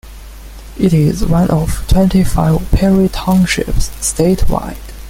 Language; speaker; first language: English; non-native, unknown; Chinese